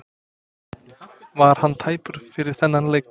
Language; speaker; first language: Icelandic; non-native, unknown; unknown